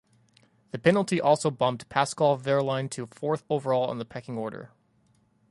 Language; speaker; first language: English; native; English